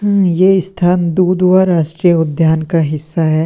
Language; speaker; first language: Hindi; native; Hindi